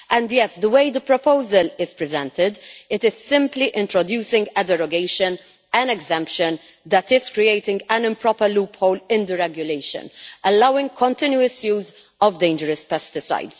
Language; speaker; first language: English; non-native, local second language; Maltese